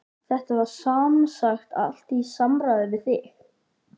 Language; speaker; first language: Icelandic; native; Icelandic